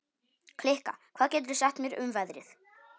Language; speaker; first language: Icelandic; non-native, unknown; Polish